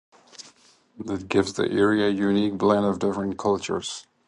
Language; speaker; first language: English; non-native, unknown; Pashto